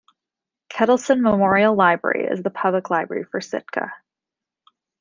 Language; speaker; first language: English; native; English